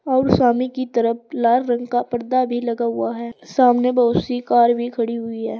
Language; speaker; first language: Hindi; native; Hindi